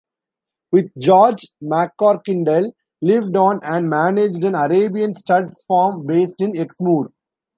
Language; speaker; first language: English; non-native, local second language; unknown